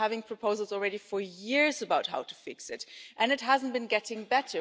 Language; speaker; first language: English; non-native, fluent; German